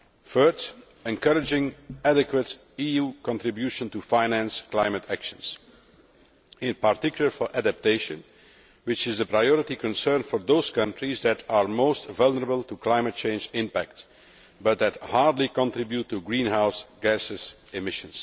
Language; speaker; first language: English; non-native, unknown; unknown